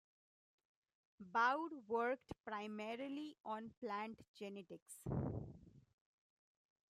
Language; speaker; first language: English; non-native, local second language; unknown